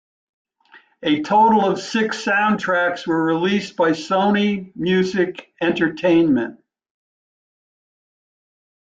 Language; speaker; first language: English; native; English